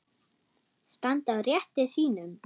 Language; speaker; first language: Icelandic; non-native, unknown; German